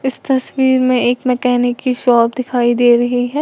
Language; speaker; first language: Hindi; native; Hindi